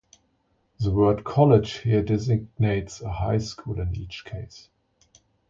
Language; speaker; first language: English; non-native, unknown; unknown